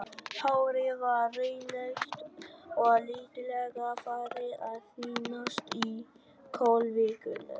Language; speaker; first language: Icelandic; non-native, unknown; Vietnamese